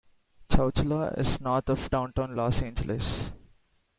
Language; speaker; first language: English; non-native, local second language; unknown